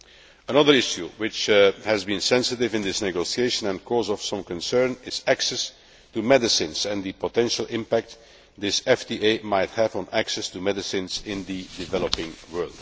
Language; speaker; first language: English; non-native, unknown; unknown